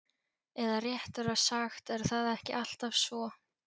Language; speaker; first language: Icelandic; non-native, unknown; Polish